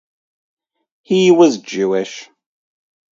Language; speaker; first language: English; native; English